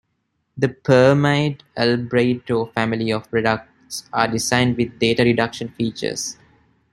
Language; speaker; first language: English; non-native, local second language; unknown